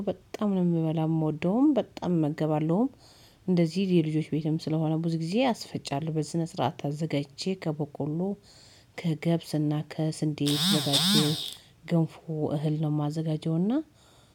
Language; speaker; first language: Amharic; native; Amharic